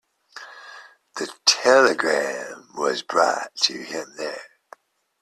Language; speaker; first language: English; native; English